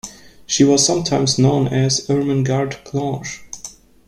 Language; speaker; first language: English; non-native, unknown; German